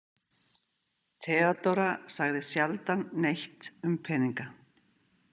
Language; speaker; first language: Icelandic; native; Icelandic